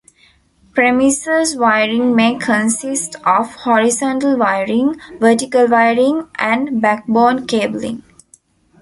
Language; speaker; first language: English; non-native, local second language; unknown